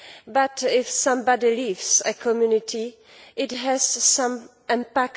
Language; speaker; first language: English; non-native, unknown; Czech